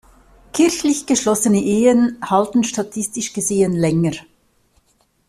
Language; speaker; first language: German; native; German